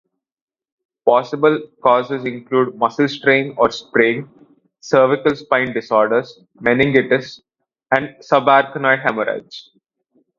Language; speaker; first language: English; non-native, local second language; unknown